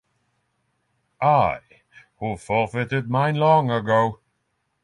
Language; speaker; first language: English; non-native, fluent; Norwegian